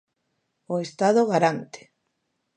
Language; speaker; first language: Galician; native; Galician